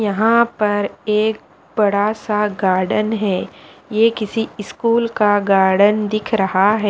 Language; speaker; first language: Hindi; non-native, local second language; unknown